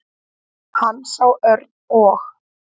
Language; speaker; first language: Icelandic; native; Icelandic